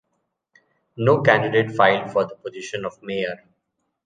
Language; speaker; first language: English; native; English